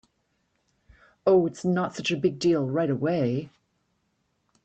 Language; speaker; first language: English; native; English